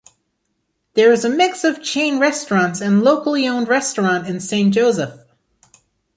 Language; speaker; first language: English; non-native, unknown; German